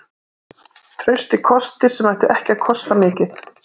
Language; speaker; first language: Icelandic; native; Icelandic